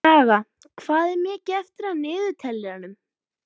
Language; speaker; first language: Icelandic; native; Icelandic